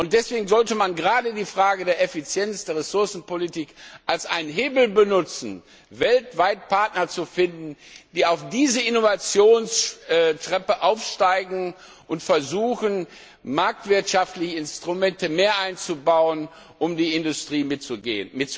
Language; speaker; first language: German; non-native, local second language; Luxembourgish